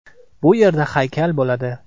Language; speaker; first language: Uzbek; non-native, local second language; Kara-Kalpak